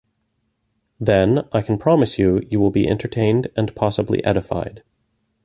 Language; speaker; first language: English; native; English